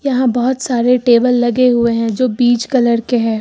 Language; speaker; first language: Hindi; native; Hindi